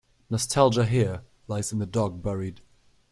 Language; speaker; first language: English; non-native, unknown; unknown